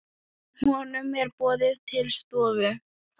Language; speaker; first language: Icelandic; non-native, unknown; Thai